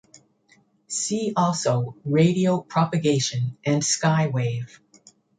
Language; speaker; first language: English; native; English